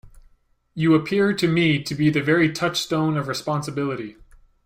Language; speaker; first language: English; native; English